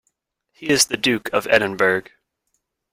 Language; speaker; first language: English; native; English